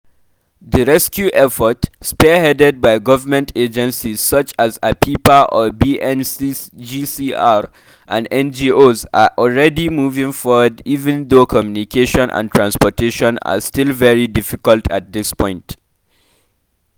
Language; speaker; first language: English; non-native, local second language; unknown